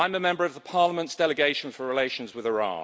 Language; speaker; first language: English; native; English